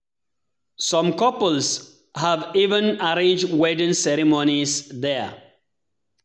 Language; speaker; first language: English; non-native, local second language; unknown